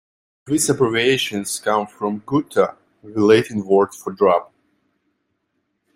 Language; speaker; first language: English; non-native, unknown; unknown